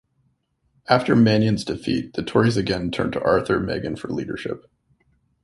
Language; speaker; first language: English; native; English